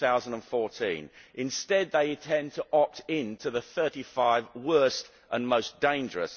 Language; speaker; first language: English; native; English